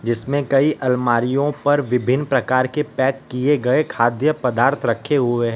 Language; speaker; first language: Hindi; non-native, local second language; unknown